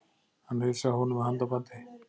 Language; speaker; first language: Icelandic; native; Icelandic